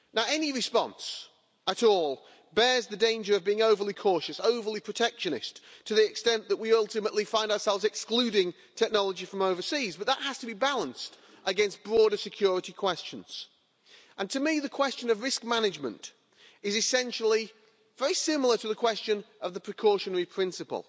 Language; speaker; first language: English; native; English